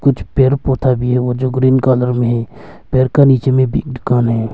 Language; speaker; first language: Hindi; early bilingual, other home language; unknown